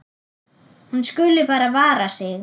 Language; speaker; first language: Icelandic; non-native, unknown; German